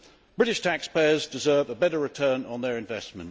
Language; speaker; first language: English; native; English